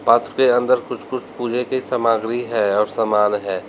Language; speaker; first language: Hindi; native; Hindi